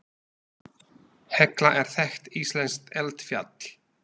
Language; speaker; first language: Icelandic; non-native, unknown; Slovak